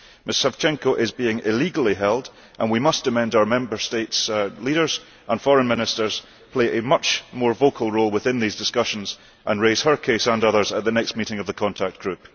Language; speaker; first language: English; early bilingual, heritage; English